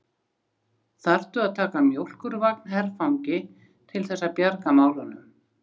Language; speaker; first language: Icelandic; native; Icelandic